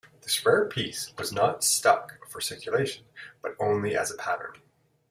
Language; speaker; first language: English; native; English